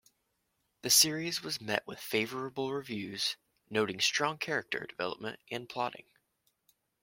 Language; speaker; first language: English; native; English